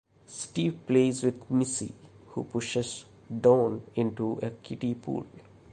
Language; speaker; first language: English; non-native, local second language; Malayalam